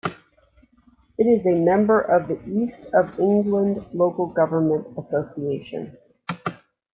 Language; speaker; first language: English; native; English